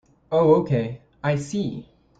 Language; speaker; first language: English; native; English